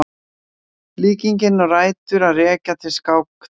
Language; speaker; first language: Icelandic; native; Icelandic